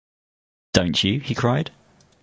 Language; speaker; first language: English; native; English